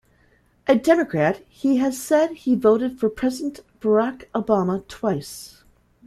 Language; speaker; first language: English; native; English